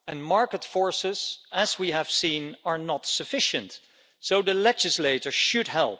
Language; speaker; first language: English; non-native, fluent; Dutch